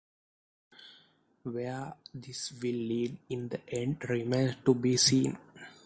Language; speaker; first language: English; non-native, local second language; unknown